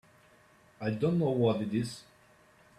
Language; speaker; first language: English; native; English